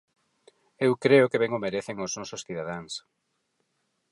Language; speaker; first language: Galician; non-native, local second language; Spanish